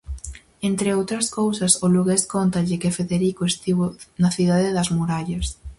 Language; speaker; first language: Galician; native; Galician